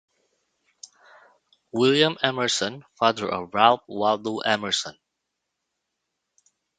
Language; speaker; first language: English; non-native, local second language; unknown